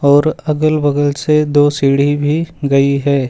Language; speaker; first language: Hindi; native; Hindi